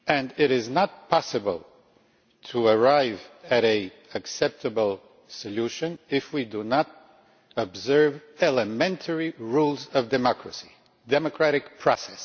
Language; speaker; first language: English; non-native, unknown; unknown